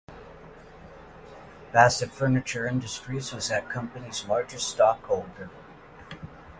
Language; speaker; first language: English; native; English